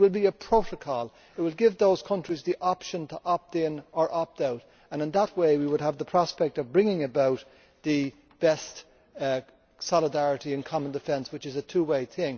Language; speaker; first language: English; native; English